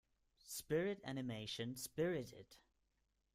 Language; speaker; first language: English; non-native, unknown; German